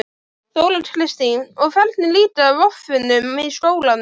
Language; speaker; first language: Icelandic; native; Icelandic